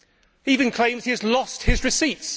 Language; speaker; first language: English; native; English